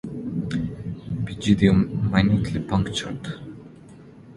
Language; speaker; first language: English; non-native, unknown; Croatian